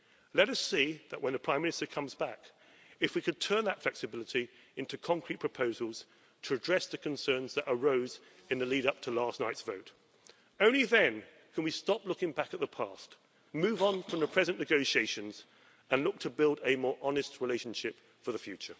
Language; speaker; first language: English; native; English